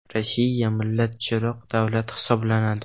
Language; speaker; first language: Uzbek; non-native, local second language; Russian